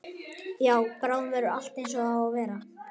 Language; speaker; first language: Icelandic; native; Icelandic